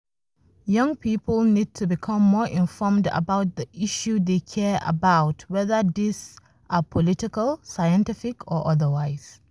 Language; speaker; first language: English; non-native, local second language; Hausa